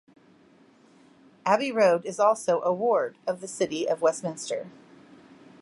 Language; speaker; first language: English; native; English